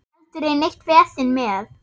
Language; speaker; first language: Icelandic; non-native, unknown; German